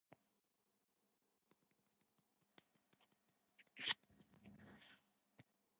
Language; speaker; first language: English; non-native, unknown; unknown